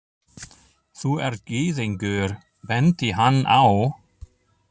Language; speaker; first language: Icelandic; non-native, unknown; German